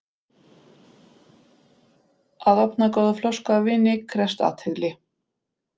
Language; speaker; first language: Icelandic; non-native, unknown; Polish